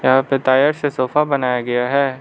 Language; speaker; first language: Hindi; non-native, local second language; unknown